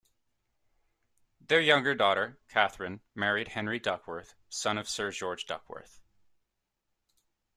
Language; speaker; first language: English; native; English